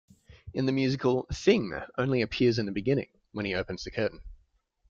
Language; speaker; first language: English; native; English